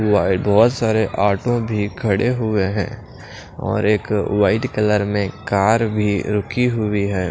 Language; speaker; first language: Hindi; non-native, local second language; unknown